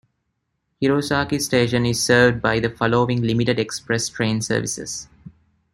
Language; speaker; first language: English; non-native, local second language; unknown